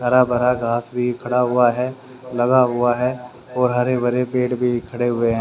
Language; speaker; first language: Hindi; native; Hindi